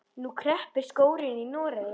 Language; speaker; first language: Icelandic; native; Icelandic